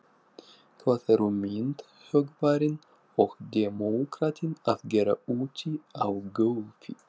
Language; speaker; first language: Icelandic; non-native, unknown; Russian